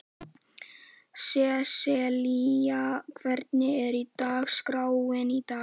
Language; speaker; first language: Icelandic; native; Icelandic